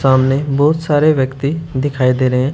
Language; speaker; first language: Hindi; native; Hindi